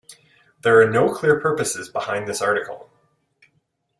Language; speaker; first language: English; native; English